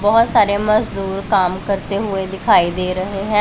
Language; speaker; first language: Hindi; non-native, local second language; Punjabi